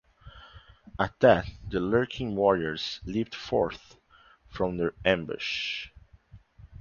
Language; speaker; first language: English; non-native, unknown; Portuguese